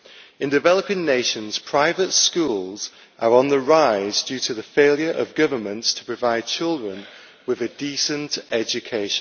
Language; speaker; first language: English; native; English